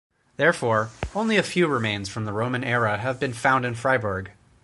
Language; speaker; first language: English; native; English